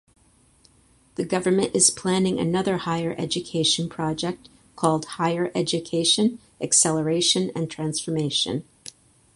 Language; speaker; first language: English; native; English